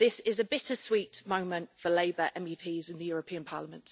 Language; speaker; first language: English; native; English